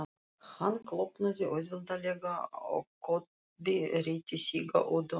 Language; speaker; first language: Icelandic; non-native, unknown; Russian